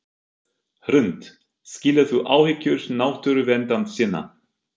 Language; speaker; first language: Icelandic; non-native, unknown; German